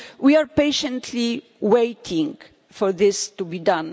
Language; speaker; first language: English; non-native, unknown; Polish